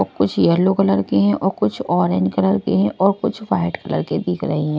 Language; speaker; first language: Hindi; non-native, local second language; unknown